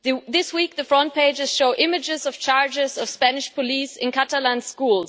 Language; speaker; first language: English; non-native, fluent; German